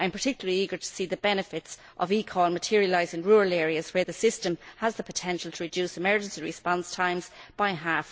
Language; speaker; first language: English; native; English